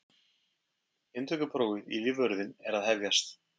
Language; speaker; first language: Icelandic; native; Icelandic